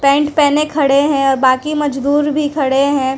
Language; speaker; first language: Hindi; non-native, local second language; Gujarati